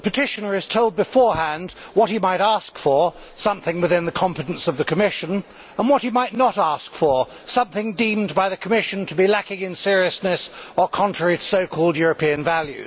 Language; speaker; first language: English; native; English